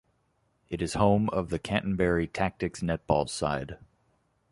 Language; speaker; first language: English; native; English